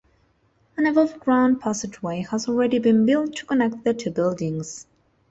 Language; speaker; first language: English; non-native, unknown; Spanish